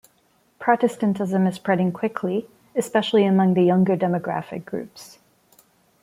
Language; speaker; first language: English; non-native, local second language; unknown